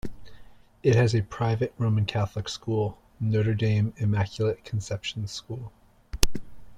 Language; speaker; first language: English; native; English